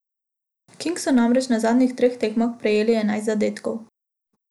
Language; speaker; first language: Slovenian; non-native, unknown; Macedonian